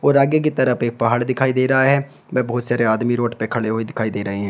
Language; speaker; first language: Hindi; native; Hindi